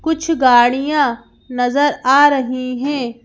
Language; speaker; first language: Hindi; native; Hindi